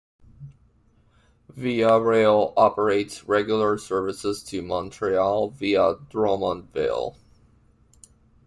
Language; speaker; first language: English; non-native, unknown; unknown